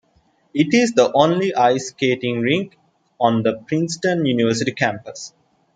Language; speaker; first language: English; non-native, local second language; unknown